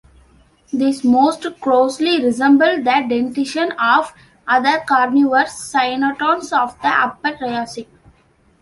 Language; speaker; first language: English; non-native, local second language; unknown